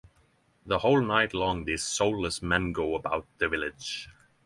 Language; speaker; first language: English; non-native, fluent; Norwegian